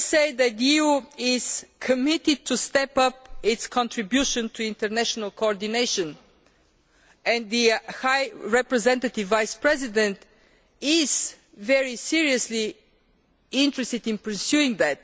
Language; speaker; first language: English; non-native, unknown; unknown